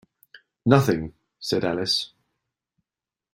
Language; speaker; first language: English; native; English